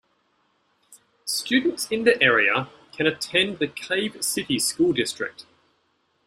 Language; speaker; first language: English; native; English